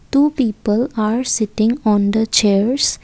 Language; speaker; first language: English; non-native, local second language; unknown